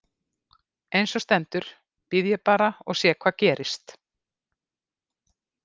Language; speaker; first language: Icelandic; native; Icelandic